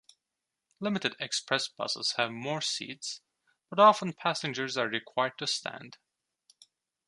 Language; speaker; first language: English; non-native, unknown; Turkish